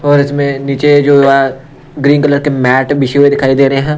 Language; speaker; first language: Hindi; non-native, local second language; Punjabi